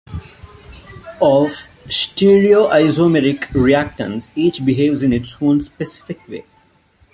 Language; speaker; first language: English; non-native, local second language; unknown